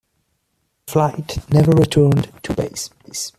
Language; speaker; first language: English; non-native, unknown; Italian